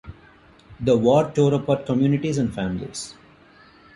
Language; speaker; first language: English; non-native, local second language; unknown